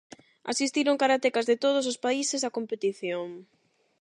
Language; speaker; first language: Galician; non-native, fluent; Spanish